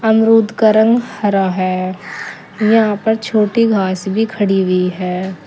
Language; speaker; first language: Hindi; native; Hindi